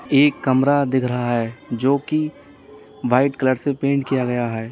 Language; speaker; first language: Hindi; native; Hindi